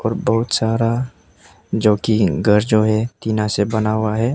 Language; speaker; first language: Hindi; non-native, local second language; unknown